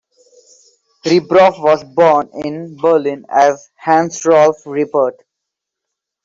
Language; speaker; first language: English; non-native, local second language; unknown